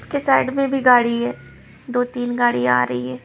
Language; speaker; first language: Hindi; non-native, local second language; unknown